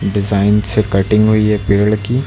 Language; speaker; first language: Hindi; native; Hindi